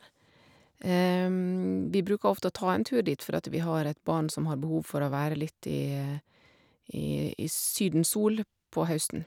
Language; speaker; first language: Norwegian; native; Norwegian